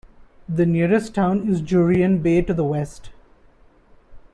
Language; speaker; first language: English; non-native, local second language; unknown